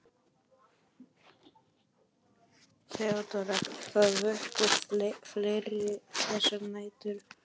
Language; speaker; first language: Icelandic; non-native, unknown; Polish